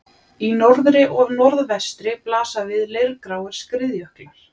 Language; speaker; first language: Icelandic; native; Icelandic